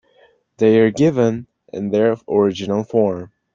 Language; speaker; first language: English; native; English